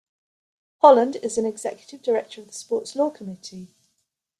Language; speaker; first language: English; native; English